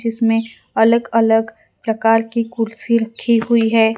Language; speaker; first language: Hindi; non-native, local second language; Gujarati